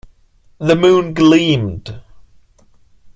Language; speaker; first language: English; non-native, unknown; German